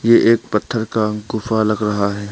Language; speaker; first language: Hindi; early bilingual, other home language; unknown